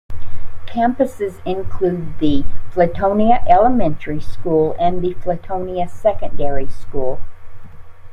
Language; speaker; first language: English; native; English